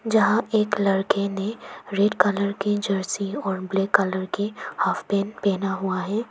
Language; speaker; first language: Hindi; non-native, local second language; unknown